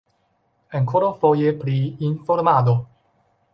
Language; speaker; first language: Esperanto; non-native, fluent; Chinese